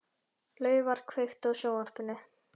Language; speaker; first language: Icelandic; native; Icelandic